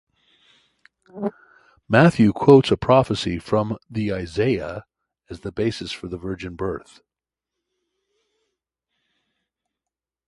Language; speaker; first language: English; native; English